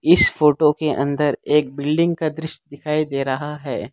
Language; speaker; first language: Hindi; non-native, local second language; Gujarati